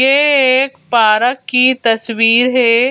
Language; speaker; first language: Hindi; native; Hindi